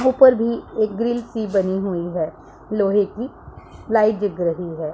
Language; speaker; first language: Hindi; non-native, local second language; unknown